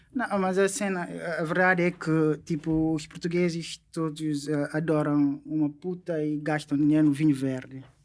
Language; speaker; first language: Portuguese; non-native, local second language; Upper Guinea Crioulo